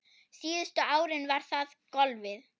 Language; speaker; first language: Icelandic; non-native, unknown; German